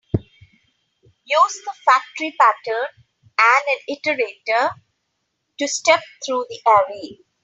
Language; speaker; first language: English; non-native, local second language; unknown